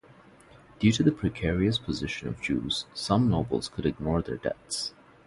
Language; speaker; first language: English; non-native, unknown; Bangla